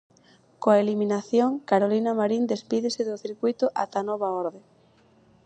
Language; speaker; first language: Galician; native; Galician